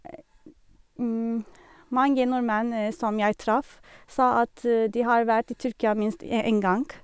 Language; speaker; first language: Norwegian; non-native, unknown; Turkish